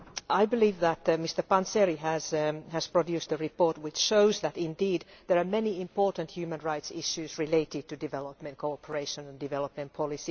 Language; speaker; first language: English; non-native, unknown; Finnish